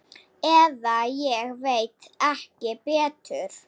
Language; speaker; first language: Icelandic; non-native, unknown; Slovak